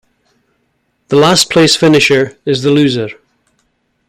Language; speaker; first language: English; native; English